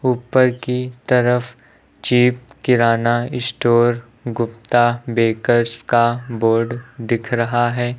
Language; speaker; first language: Hindi; native; Hindi